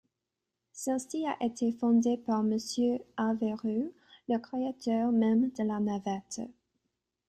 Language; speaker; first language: French; non-native, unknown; English